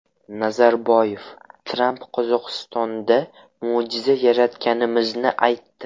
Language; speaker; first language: Uzbek; non-native, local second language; Russian